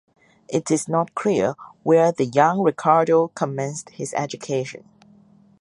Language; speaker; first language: English; non-native, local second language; Cantonese